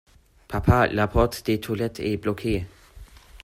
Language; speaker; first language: French; non-native, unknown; German